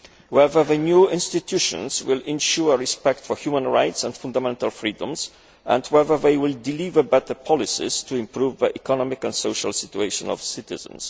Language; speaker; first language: English; native; English